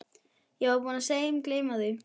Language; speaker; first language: Icelandic; non-native, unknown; German